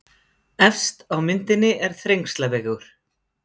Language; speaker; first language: Icelandic; native; Icelandic